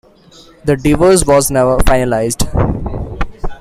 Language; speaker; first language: English; non-native, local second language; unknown